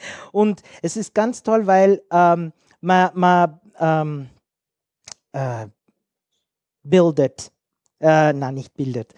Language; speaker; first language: German; non-native, learner; English